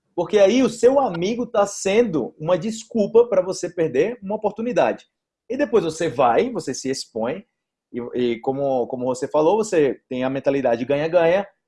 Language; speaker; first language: Portuguese; native; Portuguese